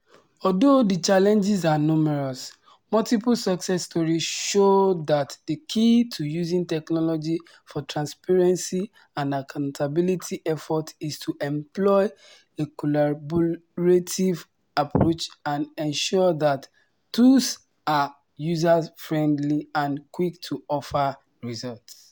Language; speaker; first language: English; non-native, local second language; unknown